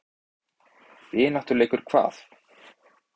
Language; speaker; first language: Icelandic; native; Icelandic